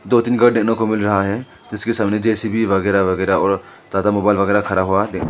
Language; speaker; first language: Hindi; non-native, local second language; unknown